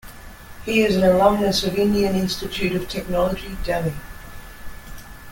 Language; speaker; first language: English; native; English